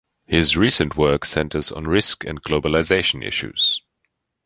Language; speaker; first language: English; non-native, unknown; German